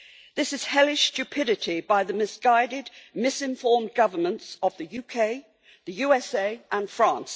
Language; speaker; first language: English; native; English